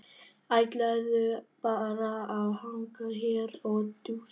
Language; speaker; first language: Icelandic; non-native, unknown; Vietnamese